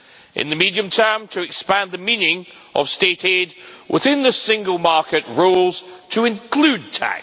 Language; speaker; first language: English; native; English